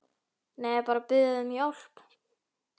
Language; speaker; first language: Icelandic; native; Icelandic